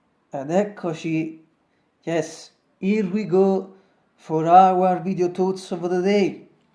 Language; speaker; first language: English; non-native, learner; Italian